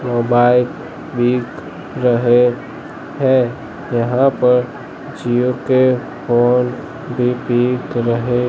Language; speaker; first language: Hindi; non-native, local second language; Gujarati